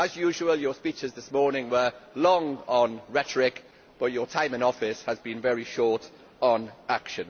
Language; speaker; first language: English; native; English